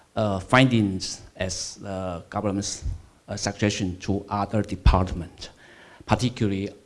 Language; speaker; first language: English; non-native, fluent; Chinese